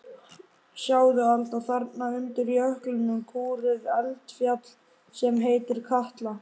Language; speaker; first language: Icelandic; native; Icelandic